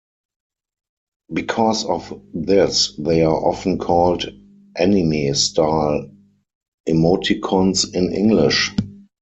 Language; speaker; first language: English; non-native, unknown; German